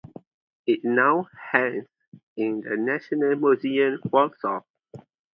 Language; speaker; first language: English; non-native, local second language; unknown